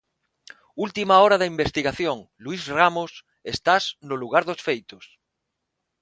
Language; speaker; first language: Galician; non-native, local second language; Spanish